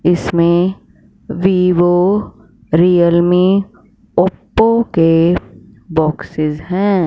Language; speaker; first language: Hindi; non-native, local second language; Punjabi